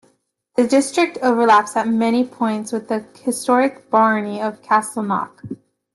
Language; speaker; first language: English; native; English